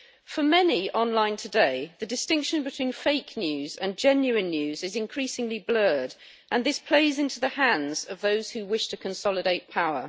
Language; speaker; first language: English; native; English